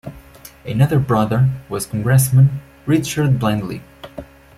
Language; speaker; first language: English; non-native, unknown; Portuguese